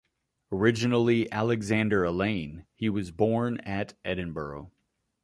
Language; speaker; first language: English; native; English